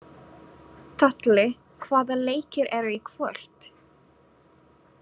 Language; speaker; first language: Icelandic; non-native, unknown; Filipino